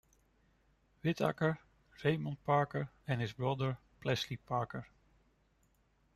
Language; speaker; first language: English; non-native, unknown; Dutch